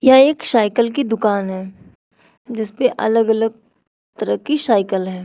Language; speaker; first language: Hindi; native; Hindi